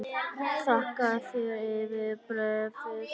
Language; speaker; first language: Icelandic; native; Icelandic